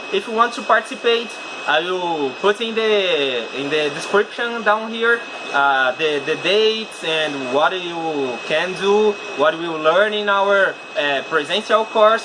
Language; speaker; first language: English; non-native, fluent; Portuguese